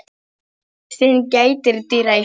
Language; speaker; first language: Icelandic; non-native, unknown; Polish